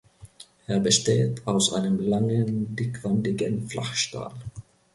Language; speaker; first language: German; non-native, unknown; Finnish